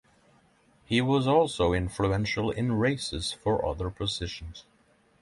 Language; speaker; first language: English; non-native, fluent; Norwegian